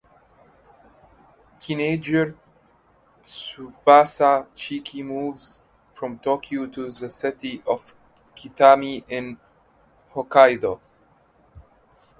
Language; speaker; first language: English; non-native, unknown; Arabic